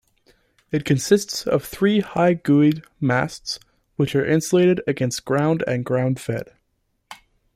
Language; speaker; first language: English; native; English